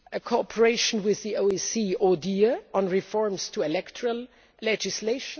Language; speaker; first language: English; non-native, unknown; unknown